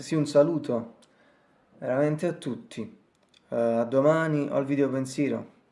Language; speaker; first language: Italian; native; Italian